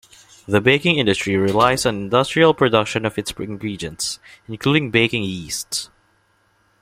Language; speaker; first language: English; non-native, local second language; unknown